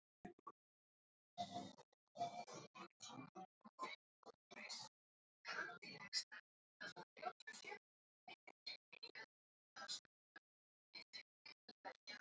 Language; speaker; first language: Icelandic; native; Icelandic